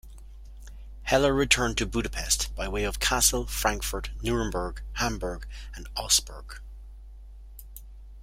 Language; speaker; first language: English; native; English